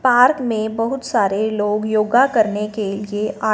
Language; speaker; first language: Hindi; non-native, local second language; Punjabi